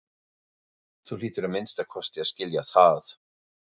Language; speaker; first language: Icelandic; non-native, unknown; German